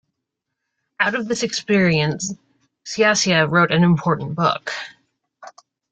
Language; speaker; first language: English; native; English